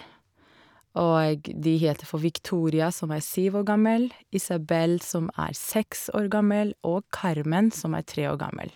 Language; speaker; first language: Norwegian; non-native, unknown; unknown